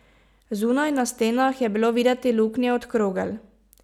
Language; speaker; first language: Slovenian; native; Slovenian